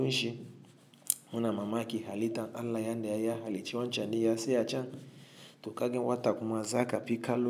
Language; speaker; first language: Hausa; non-native, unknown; Igbo